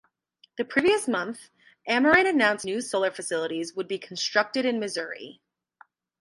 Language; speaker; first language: English; native; English